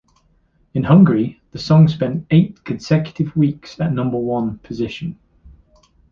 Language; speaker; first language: English; native; English